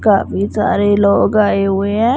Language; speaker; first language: Hindi; non-native, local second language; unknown